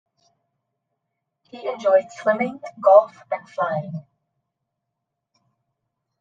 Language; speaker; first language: English; native; English